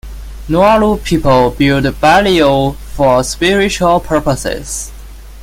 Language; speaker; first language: English; non-native, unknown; Chinese